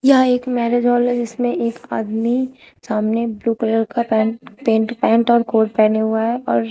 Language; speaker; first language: Hindi; native; Hindi